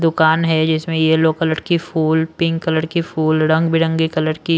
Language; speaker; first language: Hindi; non-native, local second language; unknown